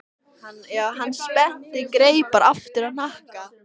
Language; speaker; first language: Icelandic; native; Icelandic